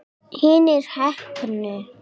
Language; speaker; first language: Icelandic; non-native, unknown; English